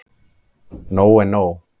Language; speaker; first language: Icelandic; native; Icelandic